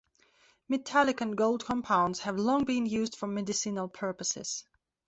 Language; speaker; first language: English; non-native, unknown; Belarusian